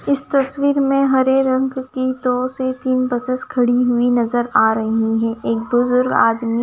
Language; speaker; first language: Hindi; non-native, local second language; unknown